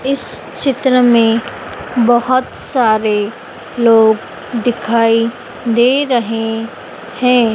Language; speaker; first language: Hindi; native; Hindi